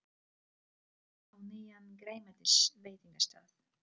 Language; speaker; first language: Icelandic; non-native, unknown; Polish